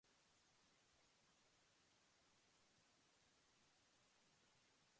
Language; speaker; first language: English; non-native, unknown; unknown